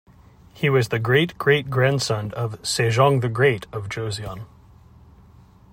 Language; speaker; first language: English; native; English